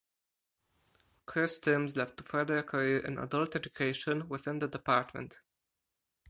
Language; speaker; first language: English; non-native, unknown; Polish